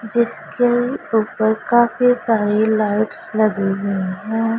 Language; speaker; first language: Hindi; non-native, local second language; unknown